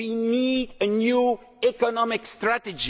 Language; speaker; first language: English; non-native, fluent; Dutch